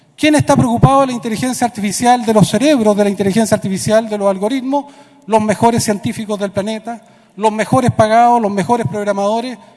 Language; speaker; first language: Spanish; native; Spanish